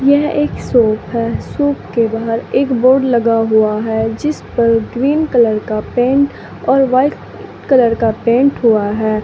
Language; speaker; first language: Hindi; native; Hindi